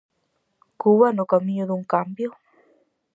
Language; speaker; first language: Galician; native; Galician